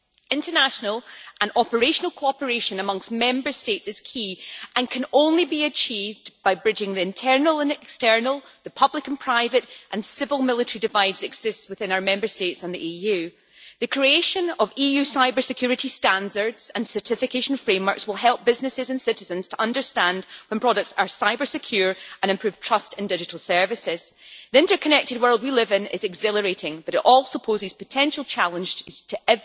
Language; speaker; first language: English; native; English